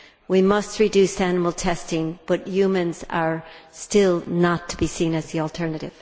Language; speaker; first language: English; native; English